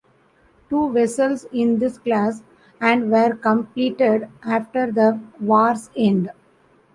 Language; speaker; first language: English; non-native, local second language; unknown